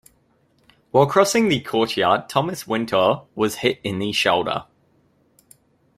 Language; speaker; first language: English; native; English